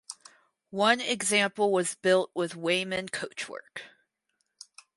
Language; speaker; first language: English; native; English